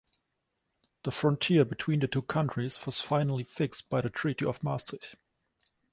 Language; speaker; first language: English; non-native, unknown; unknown